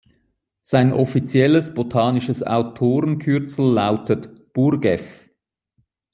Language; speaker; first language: German; native; German